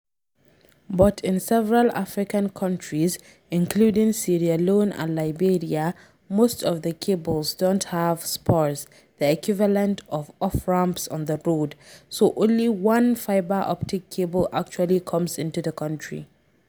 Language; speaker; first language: English; non-native, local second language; Hausa